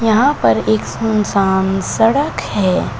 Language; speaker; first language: Hindi; native; Hindi